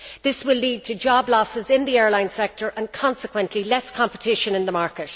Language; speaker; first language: English; native; English